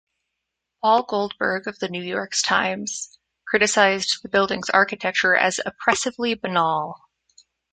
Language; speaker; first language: English; native; English